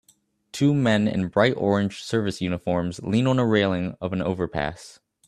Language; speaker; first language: English; native; English